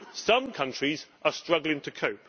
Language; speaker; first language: English; native; English